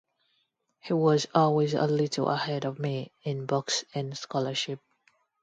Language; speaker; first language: English; non-native, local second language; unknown